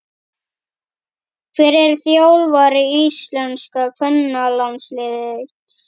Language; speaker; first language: Icelandic; native; Icelandic